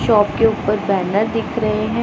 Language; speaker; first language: Hindi; non-native, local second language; Punjabi